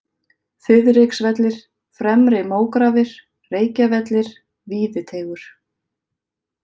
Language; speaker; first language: Icelandic; native; Icelandic